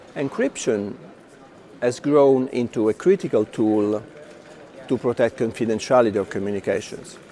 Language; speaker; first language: English; non-native, fluent; Italian